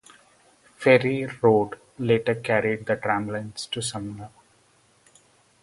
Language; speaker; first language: English; non-native, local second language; Kannada